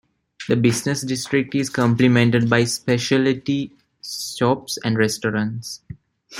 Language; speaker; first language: English; non-native, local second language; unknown